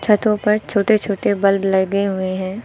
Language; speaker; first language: Hindi; native; Hindi